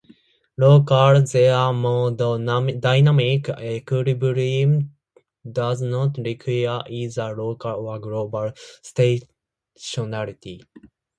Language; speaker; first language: English; non-native, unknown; Japanese